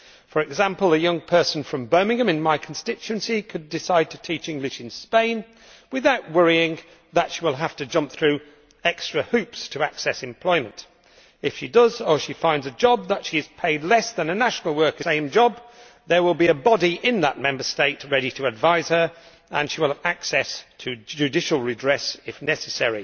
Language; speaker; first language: English; native; English